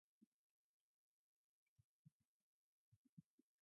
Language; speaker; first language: English; non-native, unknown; Mongolian